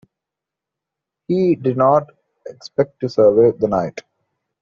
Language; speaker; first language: English; non-native, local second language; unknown